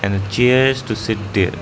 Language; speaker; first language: English; non-native, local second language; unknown